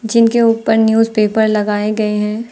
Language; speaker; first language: Hindi; native; Hindi